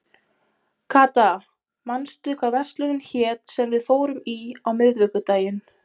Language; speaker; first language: Icelandic; non-native, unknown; Polish